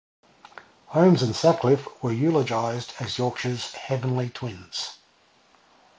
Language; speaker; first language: English; native; English